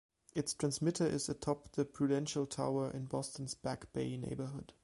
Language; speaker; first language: English; non-native, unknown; German